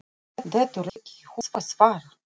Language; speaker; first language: Icelandic; non-native, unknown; Russian